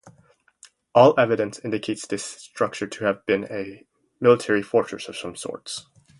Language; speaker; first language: English; native; English